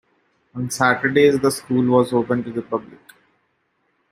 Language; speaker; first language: English; non-native, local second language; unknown